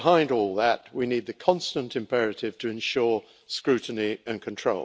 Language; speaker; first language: English; native; English